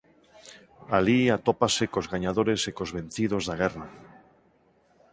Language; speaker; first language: Galician; non-native, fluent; Spanish